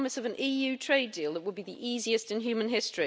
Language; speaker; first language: English; native; English